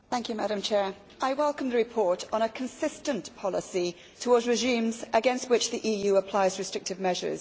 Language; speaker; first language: English; native; English